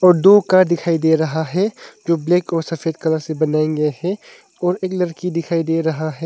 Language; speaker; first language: Hindi; early bilingual, other home language; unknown